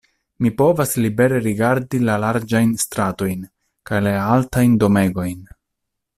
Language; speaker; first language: Esperanto; non-native, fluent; Italian